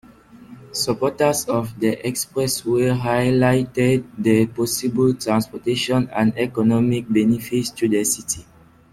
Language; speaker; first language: English; non-native, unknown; French